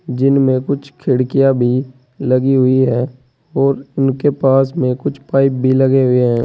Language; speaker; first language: Hindi; native; Hindi